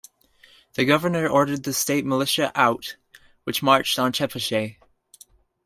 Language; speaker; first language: English; native; English